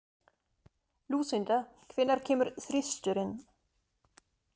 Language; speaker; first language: Icelandic; non-native, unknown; German